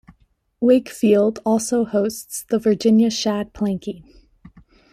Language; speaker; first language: English; native; English